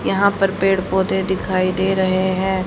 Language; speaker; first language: Hindi; native; Hindi